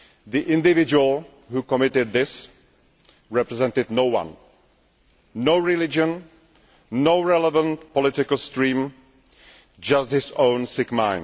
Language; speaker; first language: English; non-native, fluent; Czech